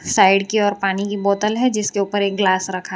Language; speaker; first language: Hindi; non-native, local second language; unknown